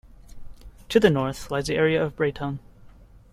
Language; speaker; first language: English; native; English